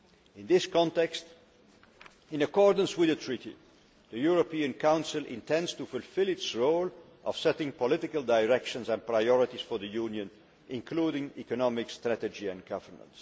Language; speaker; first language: English; non-native, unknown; Dutch